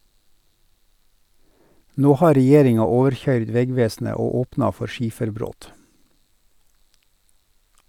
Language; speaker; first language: Norwegian; native; Norwegian